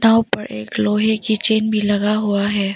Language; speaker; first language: Hindi; non-native, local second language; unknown